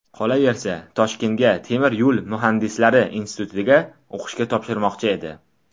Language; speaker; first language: Uzbek; non-native, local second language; Tajik